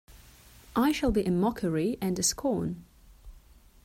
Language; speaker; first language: English; non-native, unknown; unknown